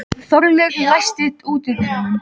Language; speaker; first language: Icelandic; native; Icelandic